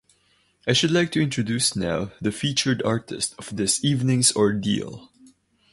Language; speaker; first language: English; non-native, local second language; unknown